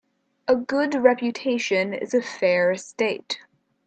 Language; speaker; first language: English; native; English